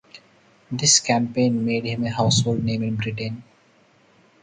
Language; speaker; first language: English; non-native, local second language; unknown